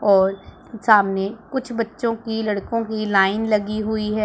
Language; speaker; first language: Hindi; non-native, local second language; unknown